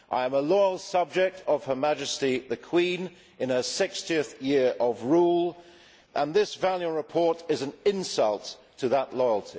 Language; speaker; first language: English; native; English